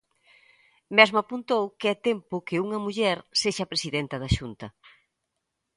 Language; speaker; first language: Galician; native; Galician